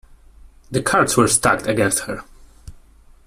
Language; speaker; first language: English; non-native, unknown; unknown